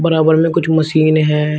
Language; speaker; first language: Hindi; native; Hindi